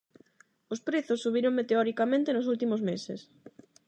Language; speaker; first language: Galician; non-native, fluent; Spanish